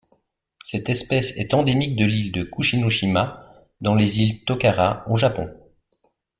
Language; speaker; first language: French; native; French